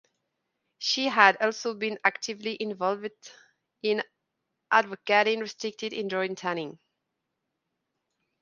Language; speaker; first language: English; non-native, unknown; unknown